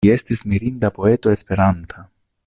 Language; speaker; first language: Esperanto; non-native, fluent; Italian